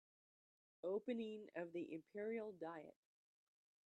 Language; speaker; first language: English; native; English